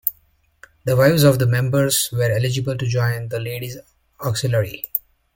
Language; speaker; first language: English; native; English